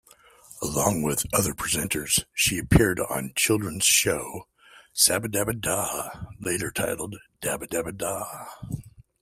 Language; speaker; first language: English; native; English